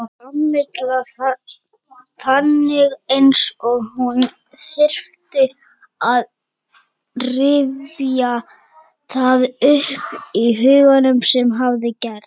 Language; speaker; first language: Icelandic; native; Icelandic